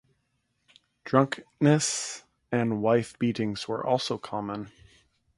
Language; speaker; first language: English; native; English